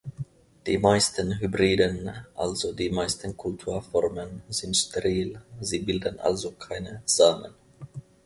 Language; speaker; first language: German; non-native, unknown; Finnish